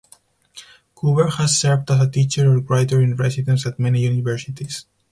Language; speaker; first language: English; non-native, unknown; Spanish